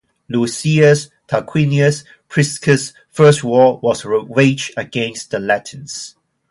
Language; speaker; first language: English; non-native, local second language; Cantonese